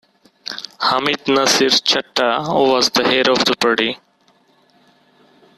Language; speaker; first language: English; non-native, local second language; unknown